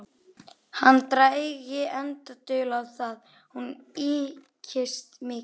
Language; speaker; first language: Icelandic; native; Icelandic